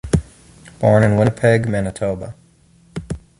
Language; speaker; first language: English; native; English